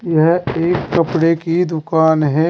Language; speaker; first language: Hindi; native; Hindi